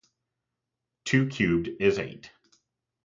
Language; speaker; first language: English; native; English